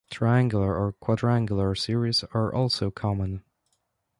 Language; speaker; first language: English; non-native, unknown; Polish